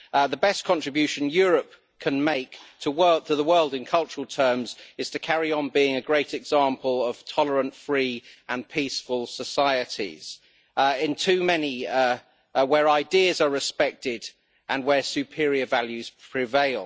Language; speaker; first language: English; native; English